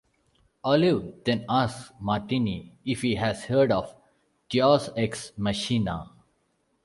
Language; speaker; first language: English; non-native, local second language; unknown